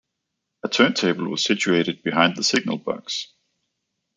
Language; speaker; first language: English; non-native, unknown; Danish